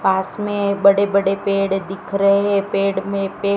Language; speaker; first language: Hindi; non-native, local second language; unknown